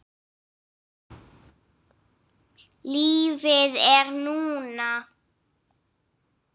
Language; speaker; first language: Icelandic; non-native, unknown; English